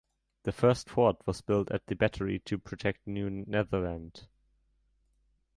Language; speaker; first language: English; non-native, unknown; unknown